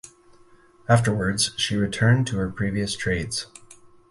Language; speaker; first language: English; native; English